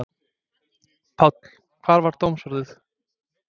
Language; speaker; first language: Icelandic; non-native, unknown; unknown